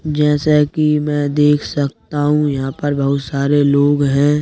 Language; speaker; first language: Hindi; native; Hindi